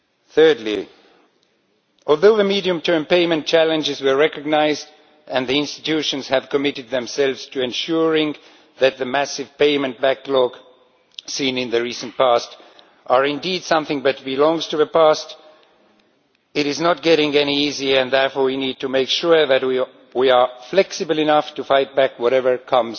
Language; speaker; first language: English; non-native, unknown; Estonian